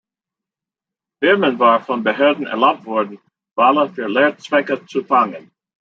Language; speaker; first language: German; non-native, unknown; English